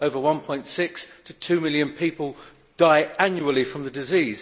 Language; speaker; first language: English; native; English